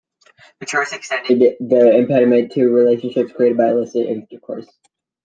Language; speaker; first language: English; native; English